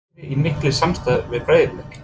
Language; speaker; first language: Icelandic; non-native, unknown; English